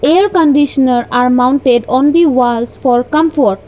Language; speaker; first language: English; non-native, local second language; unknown